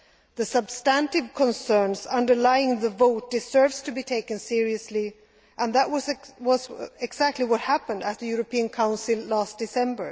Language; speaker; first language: English; non-native, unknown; Swedish